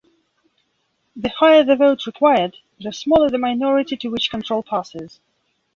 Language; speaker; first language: English; non-native, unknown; Belarusian